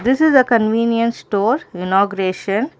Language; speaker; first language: English; non-native, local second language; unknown